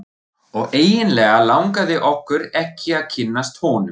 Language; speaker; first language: Icelandic; non-native, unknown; German